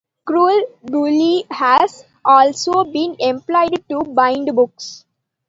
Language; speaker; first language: English; non-native, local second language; Tamil